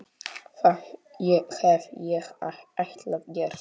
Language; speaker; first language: Icelandic; non-native, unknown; Polish